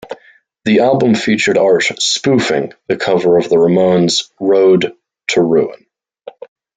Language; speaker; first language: English; native; English